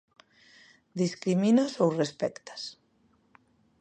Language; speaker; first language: Galician; native; Galician